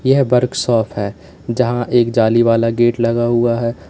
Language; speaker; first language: Hindi; native; Hindi